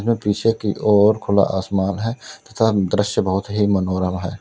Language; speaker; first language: Hindi; native; Hindi